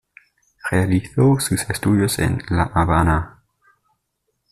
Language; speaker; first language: Spanish; native; Spanish